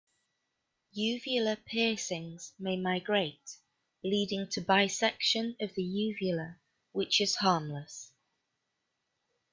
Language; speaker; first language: English; native; English